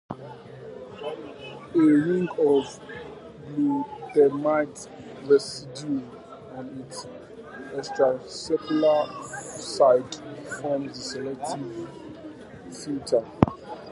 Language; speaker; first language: English; native; English